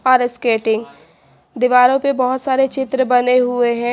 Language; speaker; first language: Hindi; native; Hindi